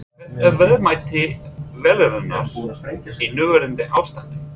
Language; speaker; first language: Icelandic; non-native, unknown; English